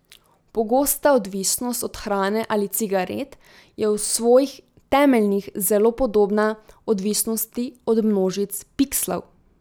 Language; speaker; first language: Slovenian; native; Slovenian